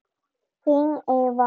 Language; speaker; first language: Icelandic; non-native, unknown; German